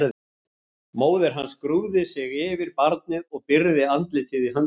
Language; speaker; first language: Icelandic; native; Icelandic